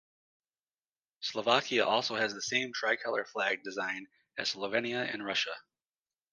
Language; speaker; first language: English; native; English